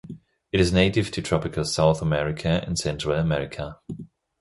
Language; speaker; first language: English; non-native, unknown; German